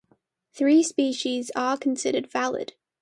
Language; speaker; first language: English; non-native, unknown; Chinese